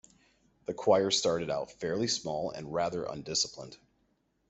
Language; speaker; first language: English; native; English